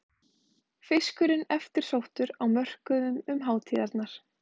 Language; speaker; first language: Icelandic; native; Icelandic